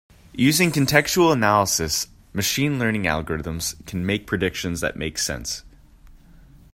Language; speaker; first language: English; native; English